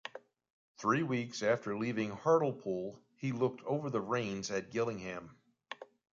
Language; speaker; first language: English; native; English